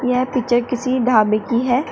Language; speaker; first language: Hindi; native; Hindi